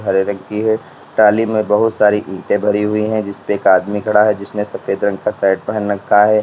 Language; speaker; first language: Hindi; native; Hindi